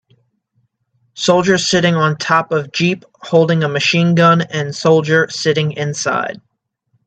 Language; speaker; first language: English; native; English